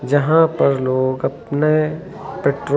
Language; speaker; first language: Hindi; native; Hindi